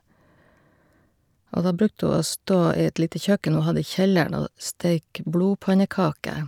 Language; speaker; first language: Norwegian; native; Norwegian